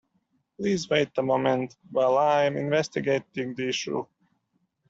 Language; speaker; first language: English; native; English